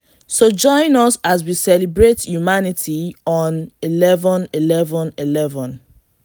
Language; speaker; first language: English; non-native, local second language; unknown